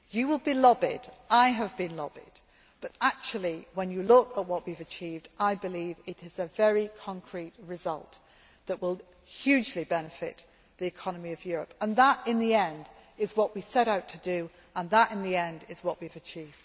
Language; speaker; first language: English; native; English